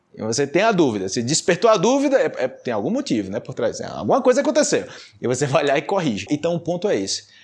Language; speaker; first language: Portuguese; non-native, fluent; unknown